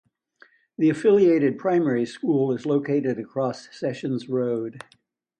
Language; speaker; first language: English; native; English